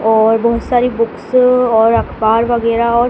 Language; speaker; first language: Hindi; native; Hindi